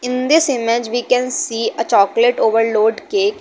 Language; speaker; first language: English; non-native, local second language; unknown